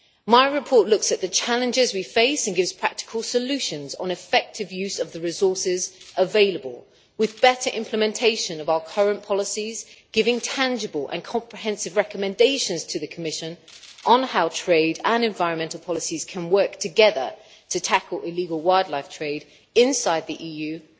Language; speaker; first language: English; native; English